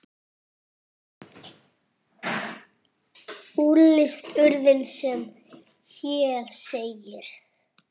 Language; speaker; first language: Icelandic; non-native, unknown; French